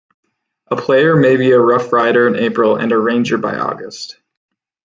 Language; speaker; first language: English; native; English